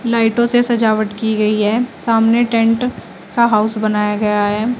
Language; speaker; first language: Hindi; native; Hindi